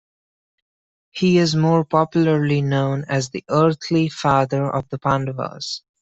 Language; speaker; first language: English; non-native, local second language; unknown